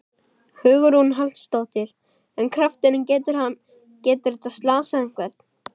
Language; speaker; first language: Icelandic; native; Icelandic